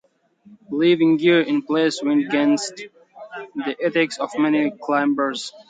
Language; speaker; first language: English; non-native, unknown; Pashto